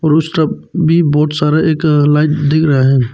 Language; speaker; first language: Hindi; non-native, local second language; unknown